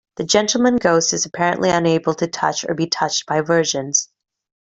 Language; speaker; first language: English; native; English